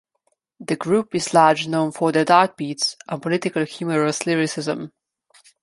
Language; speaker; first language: English; non-native, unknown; Slovenian